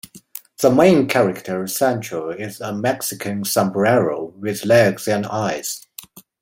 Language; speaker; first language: English; non-native, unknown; Chinese